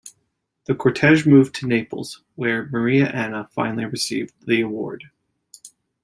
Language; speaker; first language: English; native; English